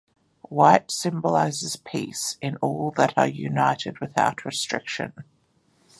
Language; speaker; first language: English; native; English